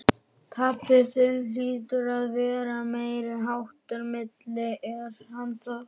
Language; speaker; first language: Icelandic; non-native, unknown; German